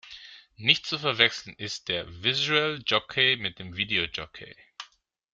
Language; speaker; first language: German; non-native, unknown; Greek